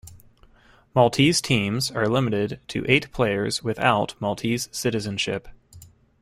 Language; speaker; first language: English; native; English